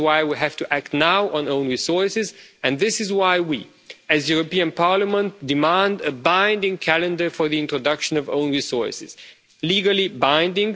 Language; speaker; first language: English; non-native, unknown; Romanian